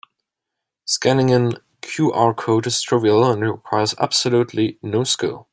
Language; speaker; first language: English; non-native, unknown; German